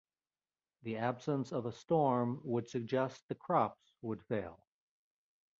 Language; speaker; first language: English; native; English